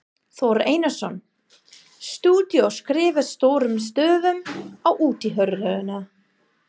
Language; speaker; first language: Icelandic; non-native, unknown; English